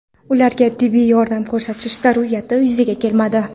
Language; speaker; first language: Uzbek; non-native, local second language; Kara-Kalpak